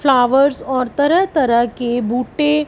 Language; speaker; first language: Hindi; non-native, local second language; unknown